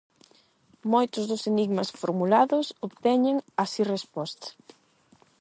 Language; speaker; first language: Galician; non-native, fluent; Spanish